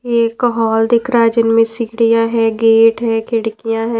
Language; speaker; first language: Hindi; non-native, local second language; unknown